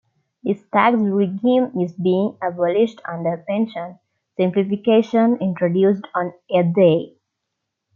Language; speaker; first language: English; non-native, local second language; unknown